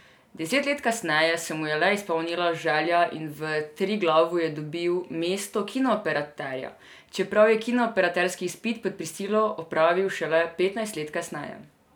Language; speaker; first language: Slovenian; non-native, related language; Serbian